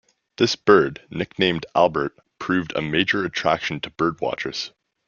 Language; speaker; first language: English; native; English